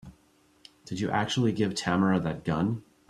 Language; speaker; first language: English; native; English